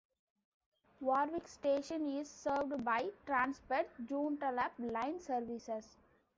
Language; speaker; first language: English; non-native, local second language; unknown